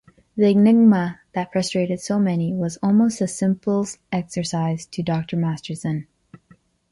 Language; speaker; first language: English; native; English